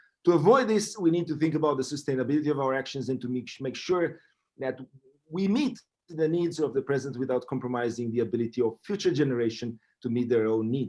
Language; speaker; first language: English; non-native, fluent; Romanian